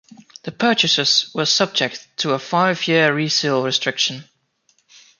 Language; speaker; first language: English; native; English